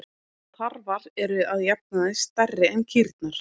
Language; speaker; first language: Icelandic; native; Icelandic